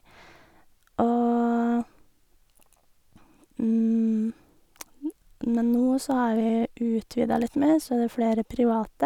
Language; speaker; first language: Norwegian; native; Norwegian